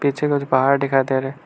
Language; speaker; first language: Hindi; non-native, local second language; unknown